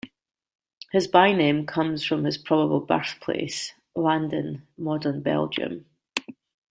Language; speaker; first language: English; native; English